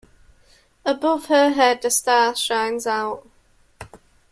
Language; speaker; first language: English; native; English